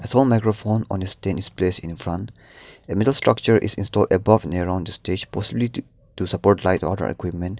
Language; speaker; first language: English; non-native, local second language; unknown